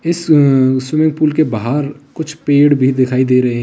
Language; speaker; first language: Hindi; native; Hindi